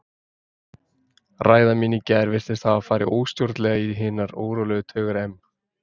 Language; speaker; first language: Icelandic; native; Icelandic